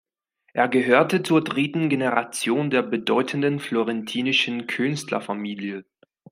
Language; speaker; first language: German; non-native, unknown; Spanish